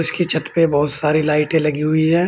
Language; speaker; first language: Hindi; native; Hindi